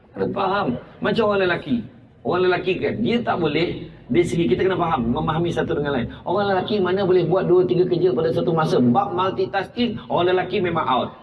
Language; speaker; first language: Malay; native; Malay